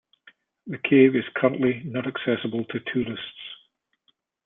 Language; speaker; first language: English; native; English